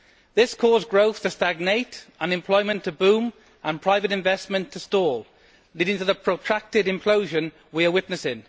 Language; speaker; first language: English; native; English